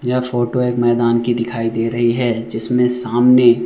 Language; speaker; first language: Hindi; non-native, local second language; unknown